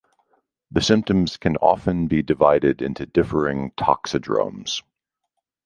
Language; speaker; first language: English; native; English